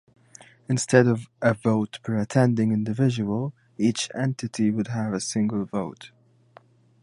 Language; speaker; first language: English; native; English